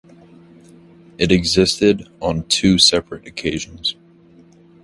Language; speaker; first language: English; native; English